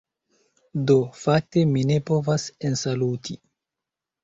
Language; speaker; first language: Esperanto; non-native, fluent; Chinese